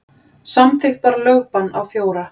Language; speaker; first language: Icelandic; native; Icelandic